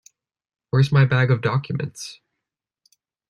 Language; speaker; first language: English; native; English